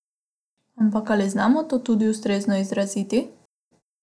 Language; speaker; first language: Slovenian; non-native, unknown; Macedonian